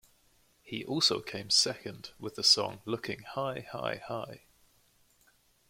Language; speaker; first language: English; native; English